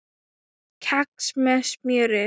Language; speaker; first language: Icelandic; non-native, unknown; Thai